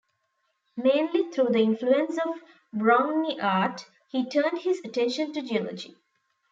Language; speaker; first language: English; non-native, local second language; Tamil